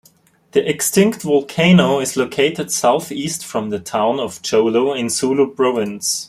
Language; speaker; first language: English; native; English